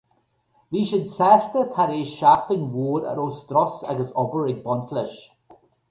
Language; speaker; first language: Irish; native; Irish